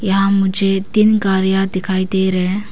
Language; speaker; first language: Hindi; early bilingual, other home language; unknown